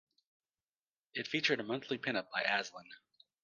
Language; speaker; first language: English; native; English